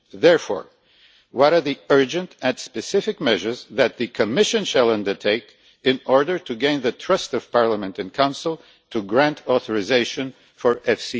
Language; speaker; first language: English; non-native, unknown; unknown